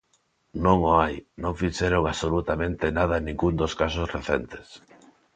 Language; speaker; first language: Galician; non-native, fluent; Spanish